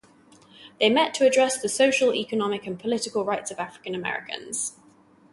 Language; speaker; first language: English; native; English